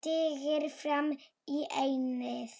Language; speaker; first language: Icelandic; non-native, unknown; Polish